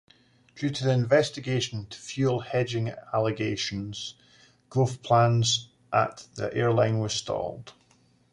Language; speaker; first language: English; native; English